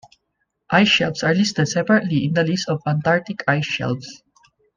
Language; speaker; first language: English; non-native, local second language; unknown